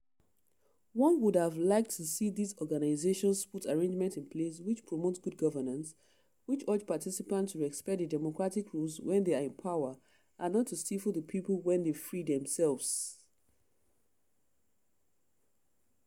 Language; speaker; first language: English; non-native, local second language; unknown